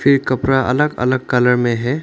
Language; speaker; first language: Hindi; non-native, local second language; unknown